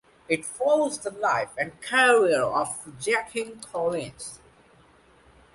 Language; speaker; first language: English; non-native, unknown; Bangla